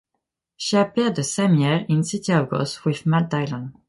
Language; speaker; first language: English; non-native, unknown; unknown